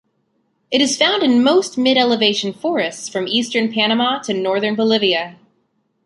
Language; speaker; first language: English; native; English